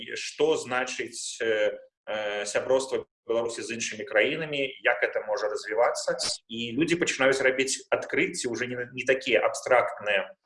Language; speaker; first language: Belarusian; non-native, local second language; Russian